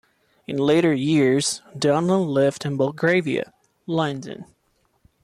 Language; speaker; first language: English; non-native, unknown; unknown